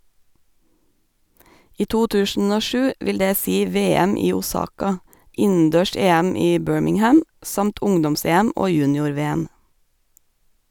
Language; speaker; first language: Norwegian; native; Norwegian